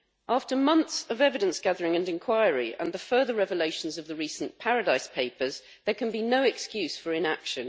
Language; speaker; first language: English; native; English